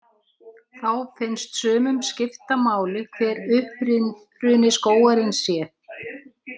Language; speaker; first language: Icelandic; native; Icelandic